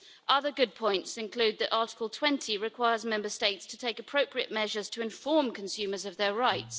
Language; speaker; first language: English; native; English